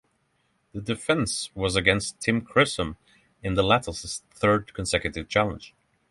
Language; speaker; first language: English; non-native, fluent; Norwegian